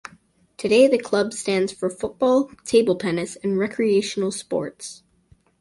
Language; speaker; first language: English; native; English